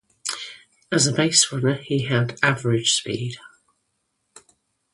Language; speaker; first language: English; native; English